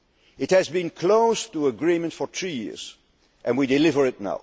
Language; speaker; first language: English; non-native, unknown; Dutch